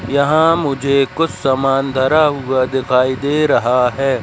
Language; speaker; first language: Hindi; native; Hindi